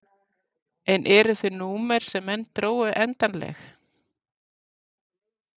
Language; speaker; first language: Icelandic; native; Icelandic